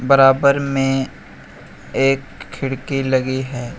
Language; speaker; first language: Hindi; native; Hindi